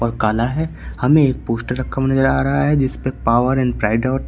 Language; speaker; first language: Hindi; native; Hindi